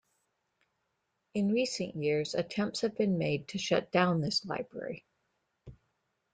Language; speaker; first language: English; native; English